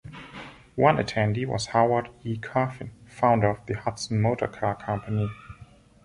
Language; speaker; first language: English; non-native, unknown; German